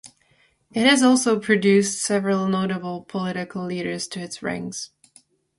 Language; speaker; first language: English; non-native, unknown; Czech